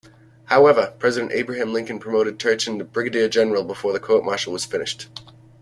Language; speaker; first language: English; native; English